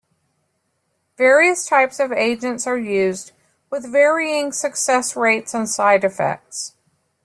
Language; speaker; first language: English; native; English